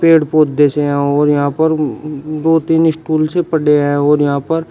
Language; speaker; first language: Hindi; native; Hindi